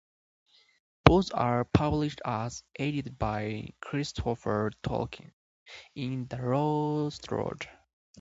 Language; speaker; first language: English; native; English